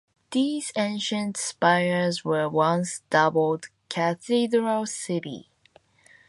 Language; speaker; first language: English; non-native, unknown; Japanese